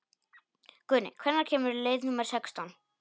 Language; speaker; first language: Icelandic; non-native, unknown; Polish